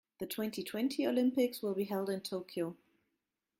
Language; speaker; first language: English; non-native, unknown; German